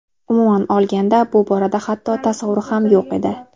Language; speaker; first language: Uzbek; native; Uzbek